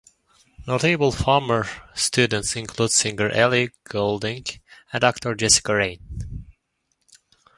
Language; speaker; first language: English; non-native, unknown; Turkish